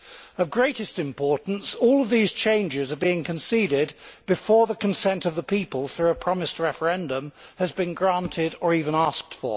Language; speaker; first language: English; native; English